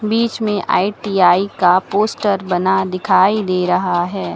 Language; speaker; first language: Hindi; native; Hindi